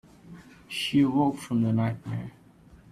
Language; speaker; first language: English; non-native, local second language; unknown